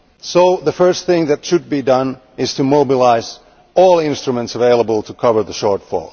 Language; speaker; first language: English; non-native, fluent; Finnish